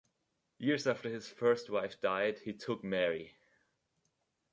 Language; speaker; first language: English; native; English